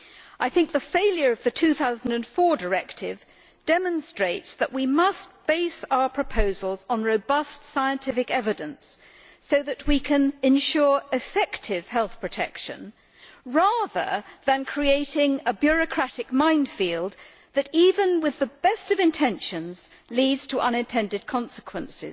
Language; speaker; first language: English; native; English